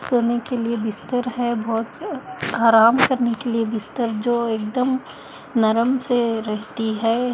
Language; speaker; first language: Hindi; native; Hindi